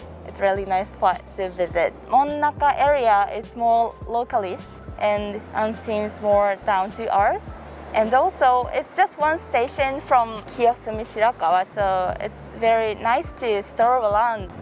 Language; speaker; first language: English; non-native, fluent; Japanese